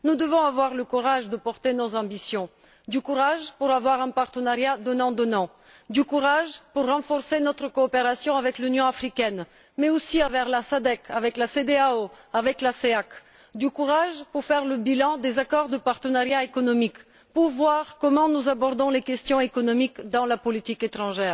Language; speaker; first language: French; non-native, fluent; Bulgarian